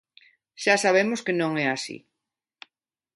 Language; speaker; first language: Galician; non-native, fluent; Spanish